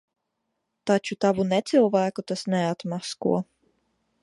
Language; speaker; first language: Latvian; native; Latvian